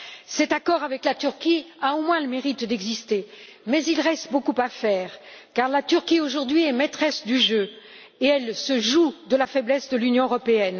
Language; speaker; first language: French; native; French